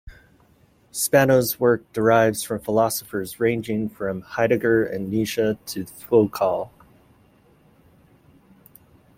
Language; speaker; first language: English; native; English